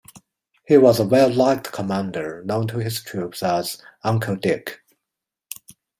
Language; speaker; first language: English; non-native, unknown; Chinese